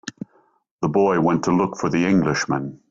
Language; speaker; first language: English; native; English